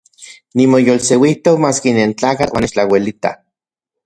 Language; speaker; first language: Central Puebla Nahuatl; non-native, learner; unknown